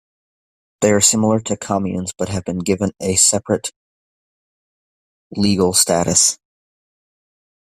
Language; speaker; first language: English; native; English